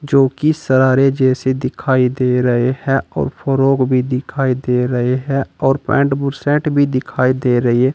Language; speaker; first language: Hindi; native; Hindi